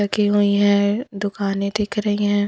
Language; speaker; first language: Hindi; non-native, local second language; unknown